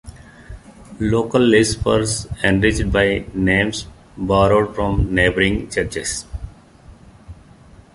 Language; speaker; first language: English; non-native, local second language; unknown